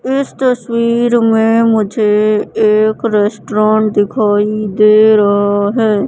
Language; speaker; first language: Hindi; native; Hindi